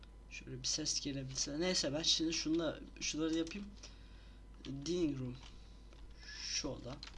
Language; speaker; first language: Turkish; native; Turkish